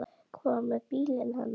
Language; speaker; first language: Icelandic; native; Icelandic